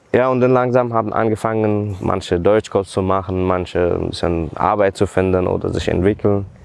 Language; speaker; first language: German; non-native, fluent; Persian